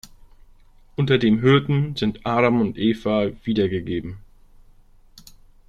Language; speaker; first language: German; native; German